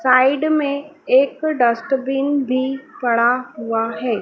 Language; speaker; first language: Hindi; native; Hindi